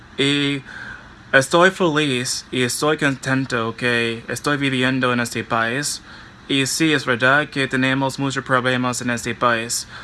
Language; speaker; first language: Spanish; non-native, learner; English